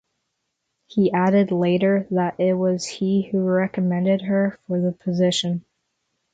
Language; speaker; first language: English; native; English